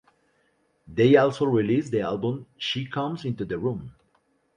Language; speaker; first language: English; non-native, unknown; Spanish